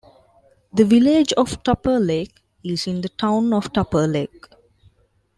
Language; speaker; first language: English; non-native, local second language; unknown